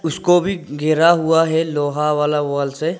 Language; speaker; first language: Hindi; non-native, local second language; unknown